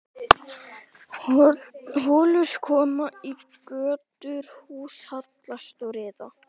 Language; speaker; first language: Icelandic; native; Icelandic